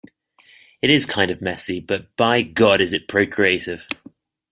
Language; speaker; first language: English; native; English